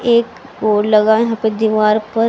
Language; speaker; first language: Hindi; native; Hindi